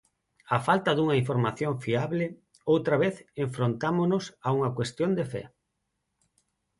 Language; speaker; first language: Galician; non-native, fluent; Spanish